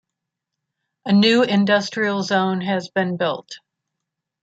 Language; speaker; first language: English; native; English